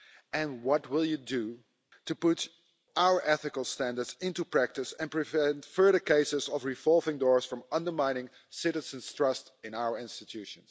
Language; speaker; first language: English; non-native, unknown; Dutch